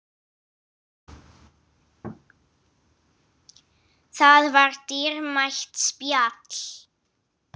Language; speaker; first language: Icelandic; non-native, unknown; English